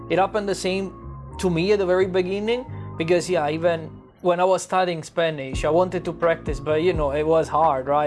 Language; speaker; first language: English; non-native, fluent; Italian